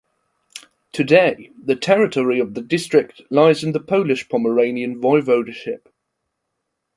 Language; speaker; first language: English; non-native, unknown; German